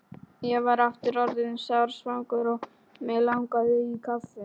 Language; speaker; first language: Icelandic; non-native, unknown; Polish